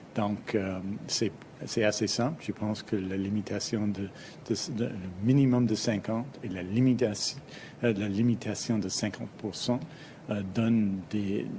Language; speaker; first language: French; non-native, fluent; English